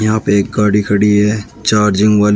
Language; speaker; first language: Hindi; native; Hindi